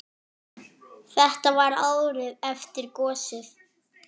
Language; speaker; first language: Icelandic; non-native, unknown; French